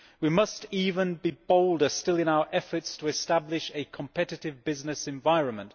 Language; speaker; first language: English; native; English